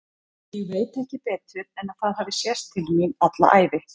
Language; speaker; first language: Icelandic; native; Icelandic